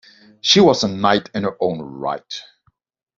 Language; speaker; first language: English; non-native, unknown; Dutch